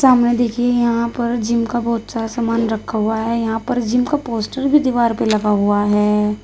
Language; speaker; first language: Hindi; native; Hindi